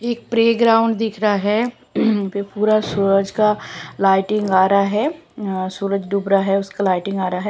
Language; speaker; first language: Hindi; non-native, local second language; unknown